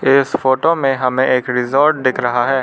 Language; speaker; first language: Hindi; non-native, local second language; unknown